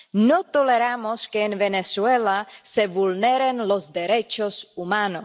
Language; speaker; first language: Spanish; non-native, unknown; Czech